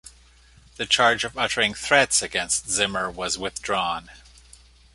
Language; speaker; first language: English; native; English